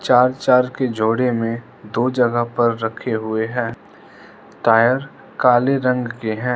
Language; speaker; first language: Hindi; non-native, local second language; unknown